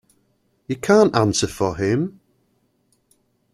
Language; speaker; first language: English; native; English